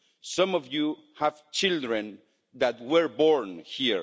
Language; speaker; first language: English; non-native, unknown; Spanish